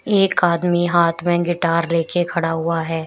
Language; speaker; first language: Hindi; native; Hindi